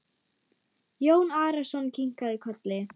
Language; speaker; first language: Icelandic; non-native, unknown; German